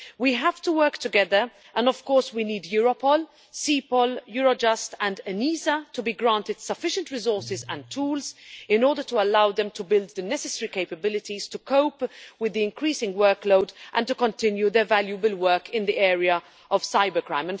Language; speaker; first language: English; non-native, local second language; Maltese